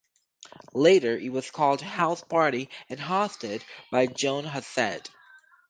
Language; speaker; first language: English; native; English